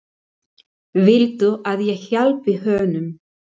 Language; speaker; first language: Icelandic; non-native, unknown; Spanish